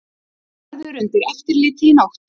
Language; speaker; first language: Icelandic; native; Icelandic